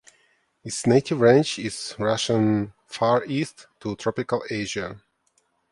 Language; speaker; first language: English; non-native, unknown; Ukrainian